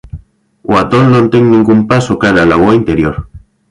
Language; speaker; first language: Galician; native; Galician